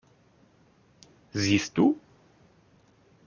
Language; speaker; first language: German; native; German